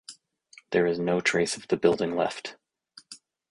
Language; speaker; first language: English; native; English